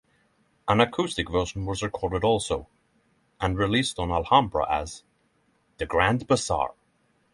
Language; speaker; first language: English; non-native, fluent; Norwegian